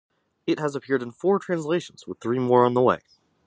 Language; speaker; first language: English; native; English